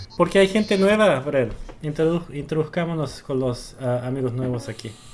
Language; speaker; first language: Spanish; early bilingual, other home language; Korean